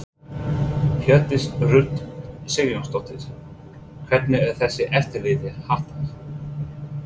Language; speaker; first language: Icelandic; non-native, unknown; English